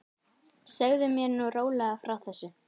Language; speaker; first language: Icelandic; native; Icelandic